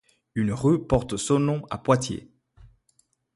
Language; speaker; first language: French; non-native, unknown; Spanish